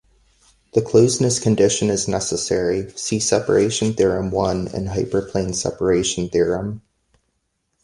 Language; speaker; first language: English; native; English